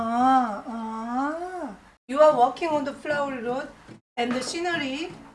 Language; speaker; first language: English; non-native, fluent; Korean